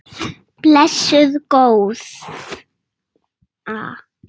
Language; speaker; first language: Icelandic; non-native, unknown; Russian